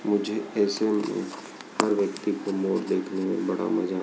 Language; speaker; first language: Hindi; native; Hindi